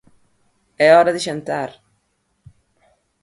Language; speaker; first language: Galician; native; Galician